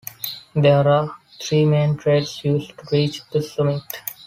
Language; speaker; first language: English; non-native, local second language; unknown